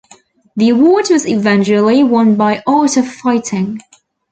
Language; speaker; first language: English; native; English